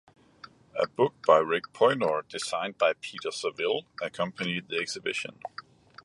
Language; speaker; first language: English; non-native, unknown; Danish